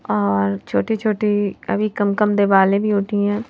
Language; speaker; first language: Hindi; native; Hindi